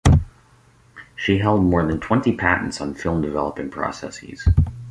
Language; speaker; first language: English; native; English